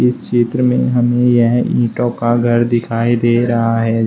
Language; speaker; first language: Hindi; native; Hindi